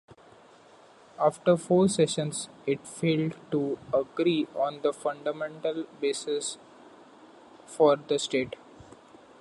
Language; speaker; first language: English; non-native, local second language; Marathi